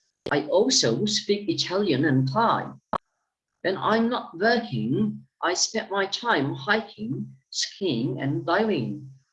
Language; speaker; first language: English; non-native, fluent; Turkish